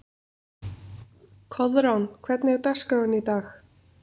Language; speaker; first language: Icelandic; native; Icelandic